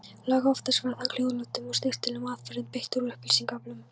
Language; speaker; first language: Icelandic; non-native, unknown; Polish